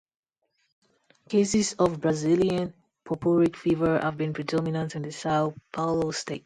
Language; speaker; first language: English; non-native, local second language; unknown